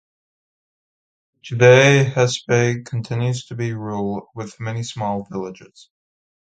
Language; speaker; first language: English; native; English